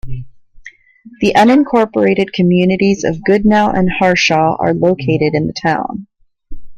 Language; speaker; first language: English; native; English